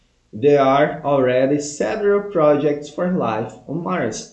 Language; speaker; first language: English; non-native, fluent; Portuguese